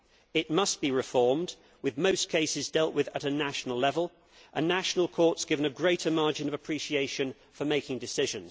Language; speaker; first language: English; native; English